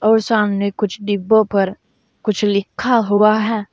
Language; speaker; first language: Hindi; native; Hindi